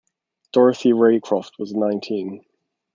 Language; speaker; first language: English; native; English